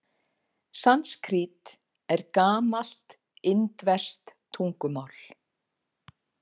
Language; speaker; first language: Icelandic; native; Icelandic